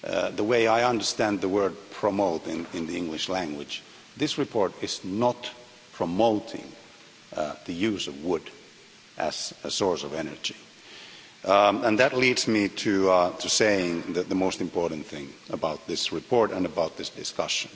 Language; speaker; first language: English; non-native, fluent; Finnish